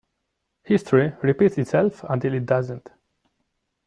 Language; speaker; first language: English; non-native, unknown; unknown